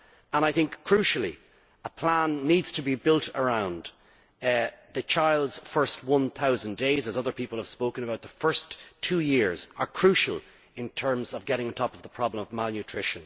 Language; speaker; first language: English; native; English